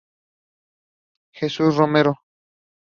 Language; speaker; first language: English; non-native, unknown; Spanish